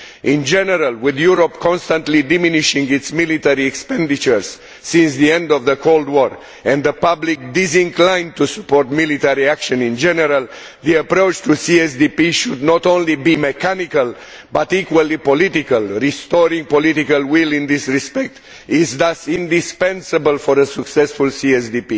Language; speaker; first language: English; non-native, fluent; Romanian